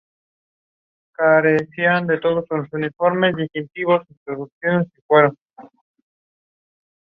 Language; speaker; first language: English; non-native, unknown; Spanish